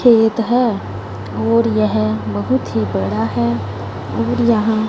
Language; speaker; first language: Hindi; non-native, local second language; Punjabi